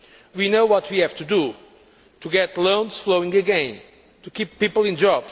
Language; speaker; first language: English; non-native, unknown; Portuguese